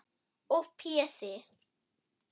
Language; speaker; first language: Icelandic; non-native, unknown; German